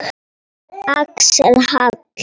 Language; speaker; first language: Icelandic; non-native, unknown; Polish